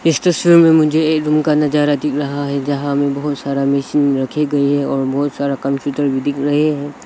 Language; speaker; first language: Hindi; non-native, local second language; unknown